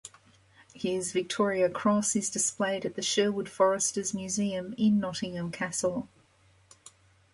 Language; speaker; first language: English; native; English